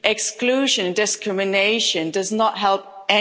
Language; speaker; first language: English; non-native, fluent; German